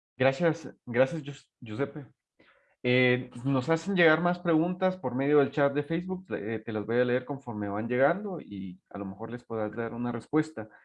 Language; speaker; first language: Spanish; native; Spanish